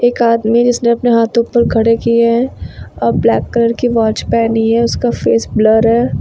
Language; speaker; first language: Hindi; native; Hindi